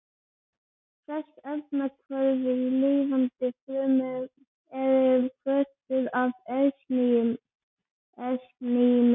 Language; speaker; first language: Icelandic; native; Icelandic